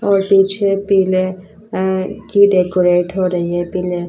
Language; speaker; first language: Hindi; native; Hindi